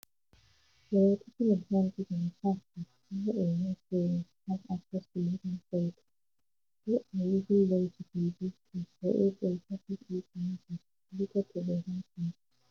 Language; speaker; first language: English; non-native, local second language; Hausa